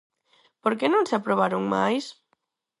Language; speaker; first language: Galician; non-native, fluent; Spanish